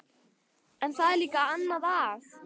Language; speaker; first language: Icelandic; native; Icelandic